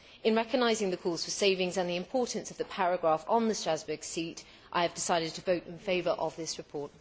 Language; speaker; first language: English; native; English